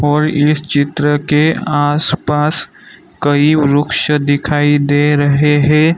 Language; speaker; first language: Hindi; non-native, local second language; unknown